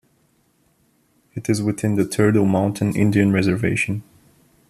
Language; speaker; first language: English; non-native, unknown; Bulgarian